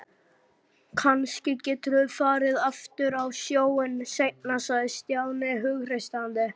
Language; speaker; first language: Icelandic; non-native, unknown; German